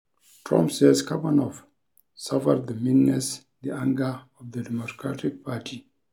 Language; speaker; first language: English; non-native, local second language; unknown